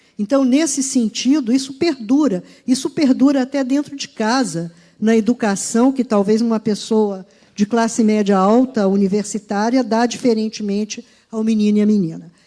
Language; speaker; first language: Portuguese; native; Portuguese